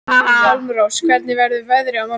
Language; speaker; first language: Icelandic; native; Icelandic